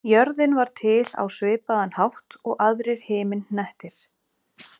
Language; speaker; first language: Icelandic; native; Icelandic